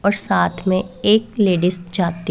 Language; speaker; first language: Hindi; non-native, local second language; Punjabi